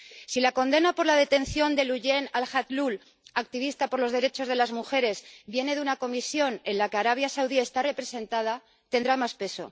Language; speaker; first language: Spanish; native; Spanish